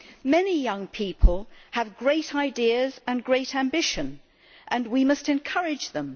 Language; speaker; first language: English; native; English